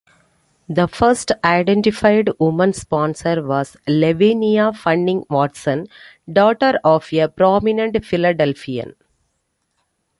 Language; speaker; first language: English; non-native, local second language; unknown